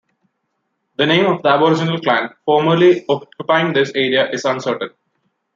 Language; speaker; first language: English; non-native, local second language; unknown